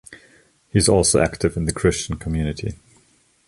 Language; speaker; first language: English; non-native, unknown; German